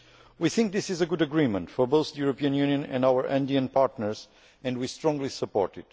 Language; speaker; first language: English; non-native, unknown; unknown